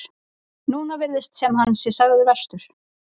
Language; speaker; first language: Icelandic; native; Icelandic